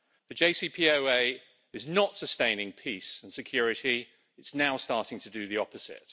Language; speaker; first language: English; native; English